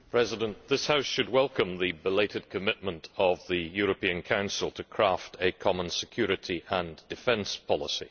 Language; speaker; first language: English; native; English